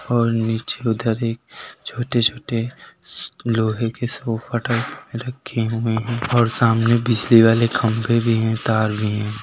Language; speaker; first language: Hindi; native; Hindi